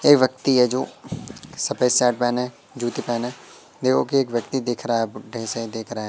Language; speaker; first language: Hindi; native; Hindi